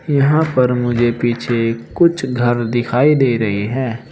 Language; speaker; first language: Hindi; native; Hindi